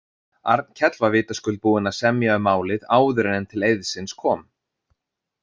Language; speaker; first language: Icelandic; native; Icelandic